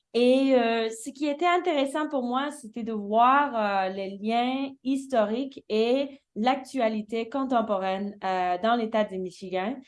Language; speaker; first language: French; early bilingual, heritage; English